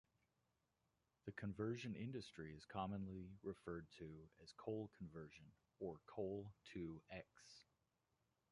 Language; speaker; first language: English; native; English